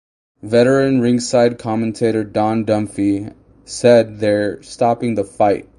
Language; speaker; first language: English; native; English